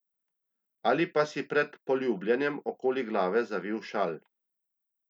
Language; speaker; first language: Slovenian; native; Slovenian